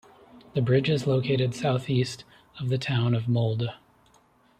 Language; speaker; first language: English; native; English